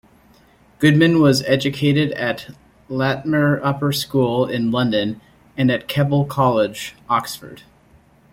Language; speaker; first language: English; native; English